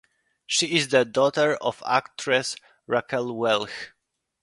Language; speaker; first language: English; non-native, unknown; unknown